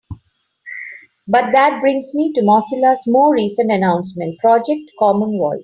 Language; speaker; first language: English; non-native, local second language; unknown